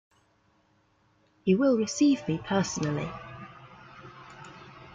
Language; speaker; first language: English; native; English